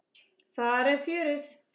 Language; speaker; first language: Icelandic; native; Icelandic